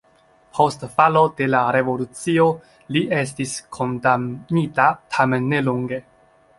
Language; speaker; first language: Esperanto; non-native, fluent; Chinese